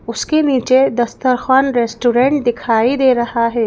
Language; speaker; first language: Hindi; native; Hindi